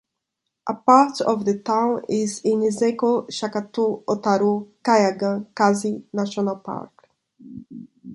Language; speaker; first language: English; non-native, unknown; Portuguese